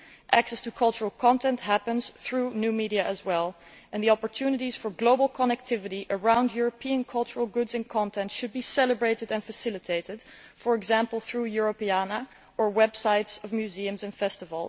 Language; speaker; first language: English; non-native, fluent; Dutch